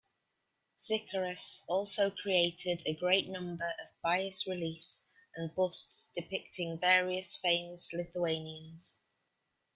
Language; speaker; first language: English; native; English